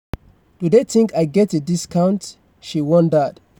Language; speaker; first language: English; non-native, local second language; Yoruba